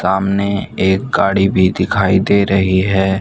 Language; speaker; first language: Hindi; non-native, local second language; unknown